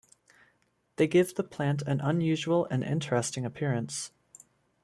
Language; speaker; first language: English; native; English